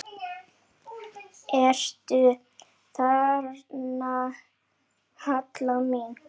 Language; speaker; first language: Icelandic; native; Icelandic